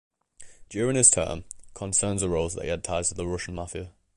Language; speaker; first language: English; native; English